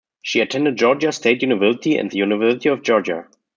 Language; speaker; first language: English; non-native, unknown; German